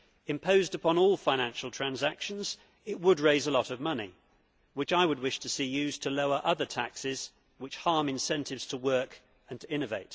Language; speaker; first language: English; native; English